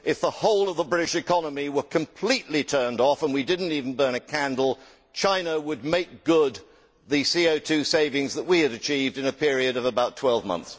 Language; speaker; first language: English; native; English